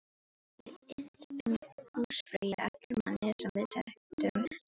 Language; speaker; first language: Icelandic; non-native, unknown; Filipino